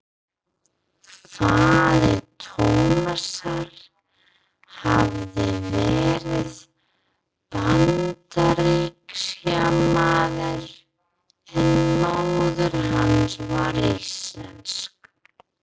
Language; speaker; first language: Icelandic; non-native, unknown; English